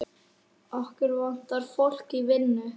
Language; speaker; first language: Icelandic; native; Icelandic